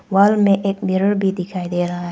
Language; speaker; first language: Hindi; non-native, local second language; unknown